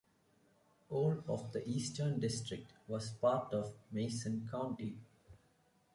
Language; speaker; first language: English; non-native, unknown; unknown